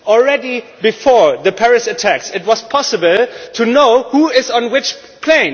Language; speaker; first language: English; non-native, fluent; German